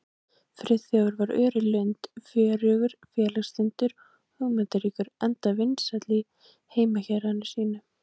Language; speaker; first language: Icelandic; native; Icelandic